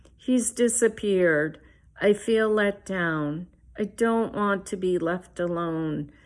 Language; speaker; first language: English; early bilingual, other home language; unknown